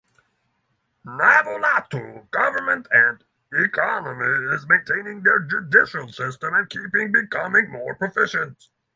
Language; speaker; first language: English; non-native, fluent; Norwegian